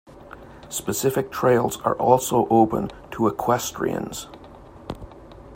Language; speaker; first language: English; native; English